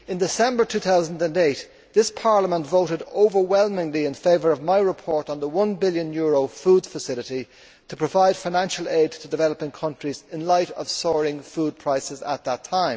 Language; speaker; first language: English; native; English